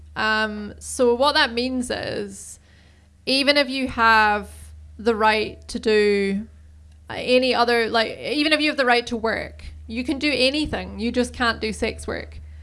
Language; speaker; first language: English; native; English